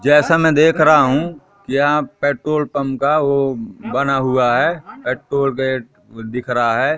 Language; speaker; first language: Hindi; native; Hindi